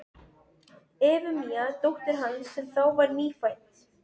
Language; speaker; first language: Icelandic; non-native, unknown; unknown